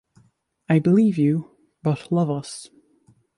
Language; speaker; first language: English; native; English